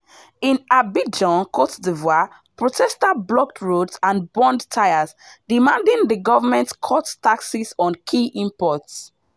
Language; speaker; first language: English; non-native, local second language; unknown